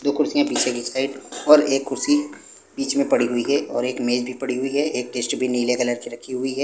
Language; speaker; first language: Hindi; non-native, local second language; Punjabi